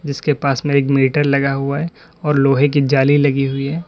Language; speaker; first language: Hindi; native; Hindi